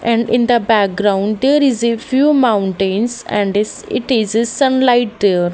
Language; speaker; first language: English; non-native, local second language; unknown